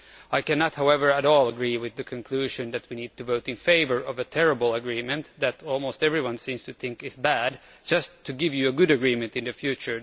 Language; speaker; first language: English; non-native, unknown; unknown